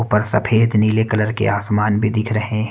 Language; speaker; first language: Hindi; native; Hindi